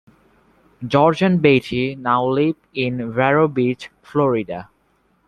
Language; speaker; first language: English; native; English